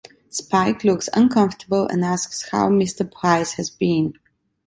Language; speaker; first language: English; non-native, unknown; Italian